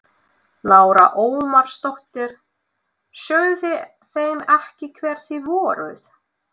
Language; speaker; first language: Icelandic; non-native, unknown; Russian